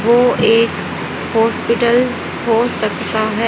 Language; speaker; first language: Hindi; native; Hindi